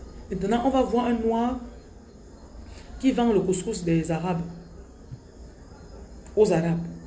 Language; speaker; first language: French; non-native, local second language; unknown